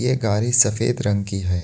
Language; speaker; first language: Hindi; non-native, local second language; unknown